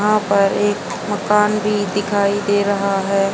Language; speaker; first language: Hindi; native; Hindi